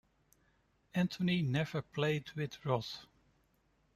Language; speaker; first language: English; non-native, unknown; Dutch